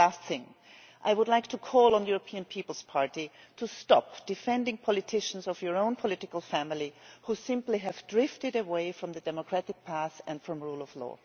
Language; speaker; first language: English; non-native, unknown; German